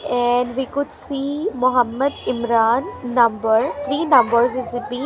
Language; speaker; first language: English; non-native, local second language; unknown